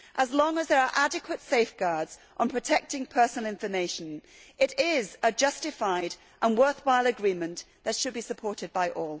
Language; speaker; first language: English; native; English